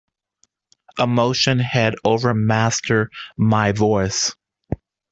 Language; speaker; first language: English; native; English